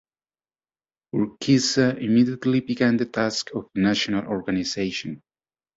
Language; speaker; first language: English; native; English